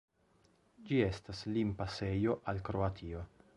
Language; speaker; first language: Esperanto; non-native, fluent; Italian